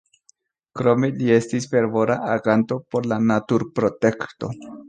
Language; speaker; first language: Esperanto; non-native, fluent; Spanish